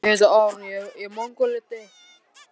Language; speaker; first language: Icelandic; non-native, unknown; Vietnamese